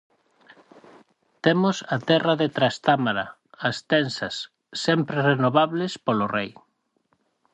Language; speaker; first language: Galician; native; Galician